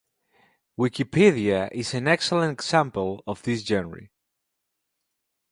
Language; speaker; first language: English; native; English